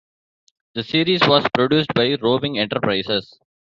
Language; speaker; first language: English; non-native, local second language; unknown